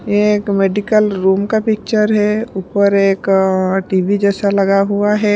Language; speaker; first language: Hindi; non-native, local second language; Punjabi